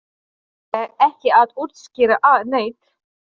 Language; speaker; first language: Icelandic; non-native, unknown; Polish